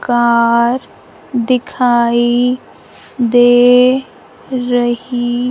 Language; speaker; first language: Hindi; non-native, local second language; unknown